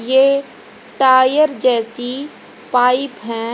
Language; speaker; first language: Hindi; native; Hindi